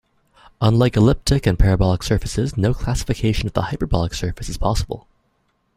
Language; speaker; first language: English; native; English